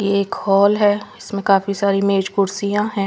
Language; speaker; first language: Hindi; non-native, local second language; Punjabi